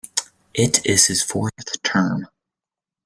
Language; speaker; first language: English; native; English